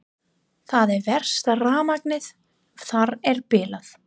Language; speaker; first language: Icelandic; non-native, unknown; English